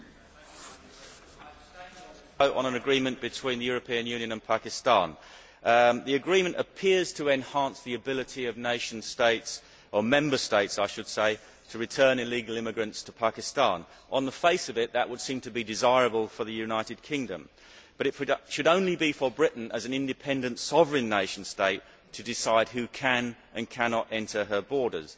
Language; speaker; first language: English; native; English